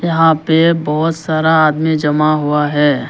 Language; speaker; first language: Hindi; non-native, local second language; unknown